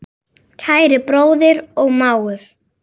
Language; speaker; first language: Icelandic; native; Icelandic